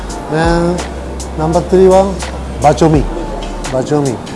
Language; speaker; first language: English; non-native, fluent; Japanese